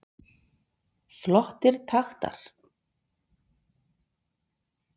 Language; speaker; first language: Icelandic; native; Icelandic